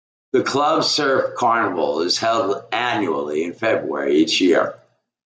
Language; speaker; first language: English; native; English